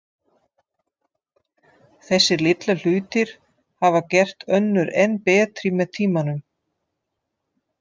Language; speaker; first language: Icelandic; non-native, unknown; Dutch